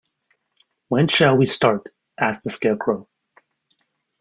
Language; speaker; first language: English; native; English